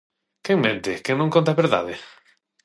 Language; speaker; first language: Galician; non-native, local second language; Spanish